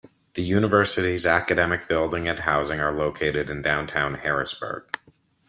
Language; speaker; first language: English; native; English